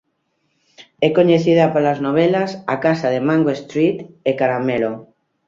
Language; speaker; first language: Galician; native; Galician